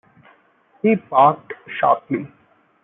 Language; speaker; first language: English; non-native, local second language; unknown